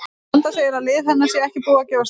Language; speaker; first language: Icelandic; native; Icelandic